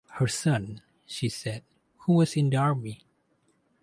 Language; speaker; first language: English; non-native, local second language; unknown